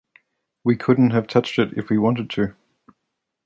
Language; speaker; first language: English; native; English